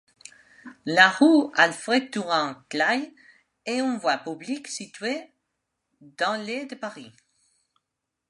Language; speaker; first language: French; non-native, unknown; Spanish